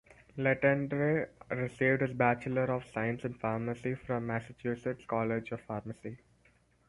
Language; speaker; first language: English; non-native, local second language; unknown